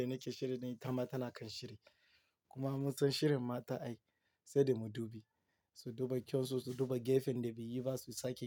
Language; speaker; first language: Hausa; non-native, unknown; Yoruba